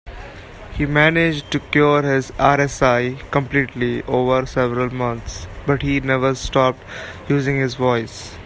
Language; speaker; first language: English; non-native, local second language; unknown